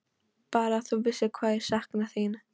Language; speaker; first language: Icelandic; non-native, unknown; Polish